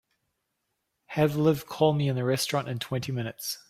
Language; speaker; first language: English; native; English